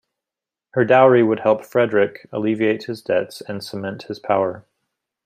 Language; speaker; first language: English; native; English